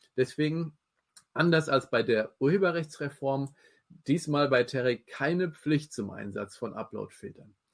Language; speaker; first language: German; native; German